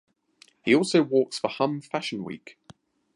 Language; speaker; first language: English; native; English